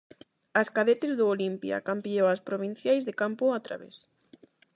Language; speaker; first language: Galician; non-native, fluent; Spanish